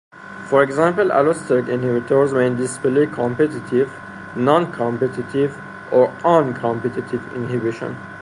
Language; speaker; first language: English; non-native, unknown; Persian